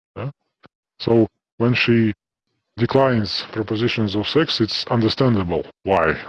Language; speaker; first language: English; non-native, fluent; Russian